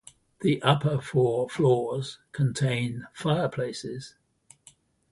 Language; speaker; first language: English; native; English